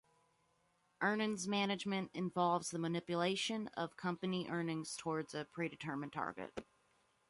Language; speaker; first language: English; native; English